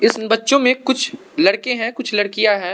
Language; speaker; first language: Hindi; non-native, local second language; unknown